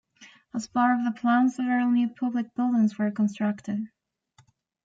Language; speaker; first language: English; native; English